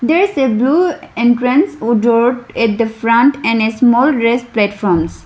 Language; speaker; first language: English; non-native, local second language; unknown